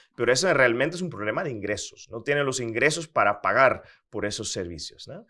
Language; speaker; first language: Spanish; non-native, fluent; Dutch